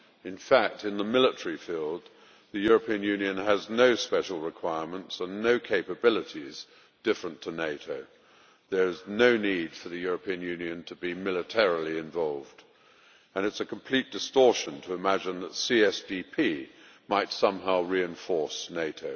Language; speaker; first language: English; native; English